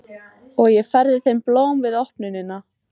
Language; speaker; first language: Icelandic; native; Icelandic